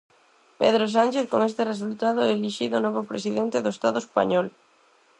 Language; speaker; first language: Galician; non-native, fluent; Spanish